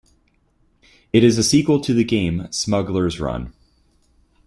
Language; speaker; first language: English; native; English